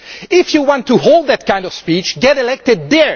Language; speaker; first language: English; non-native, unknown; French